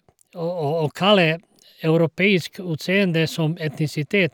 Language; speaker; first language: Norwegian; non-native, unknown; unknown